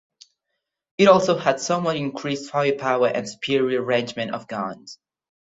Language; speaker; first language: English; non-native, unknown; Catalan